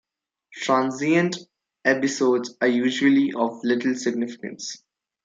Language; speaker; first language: English; non-native, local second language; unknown